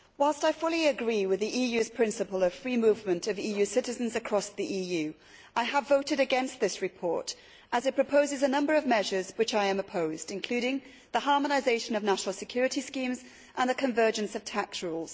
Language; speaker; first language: English; native; English